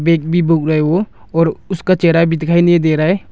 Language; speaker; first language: Hindi; non-native, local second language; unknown